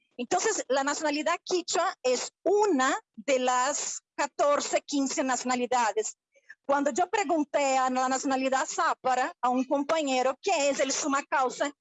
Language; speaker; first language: Spanish; non-native, related language; Portuguese